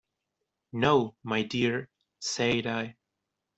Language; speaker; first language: English; non-native, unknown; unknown